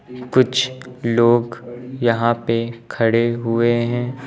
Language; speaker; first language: Hindi; native; Hindi